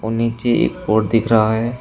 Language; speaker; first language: Hindi; native; Hindi